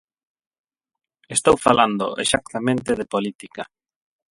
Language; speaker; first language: Galician; non-native, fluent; Spanish